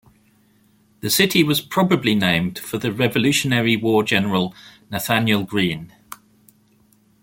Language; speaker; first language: English; native; English